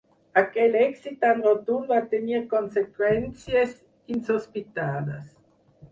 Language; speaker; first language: Catalan; non-native, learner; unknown